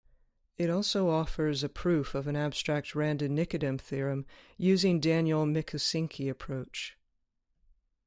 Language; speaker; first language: English; native; English